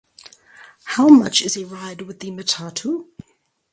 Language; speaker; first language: English; native; English